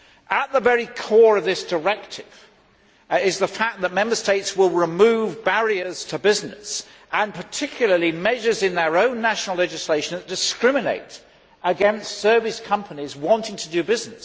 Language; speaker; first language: English; native; English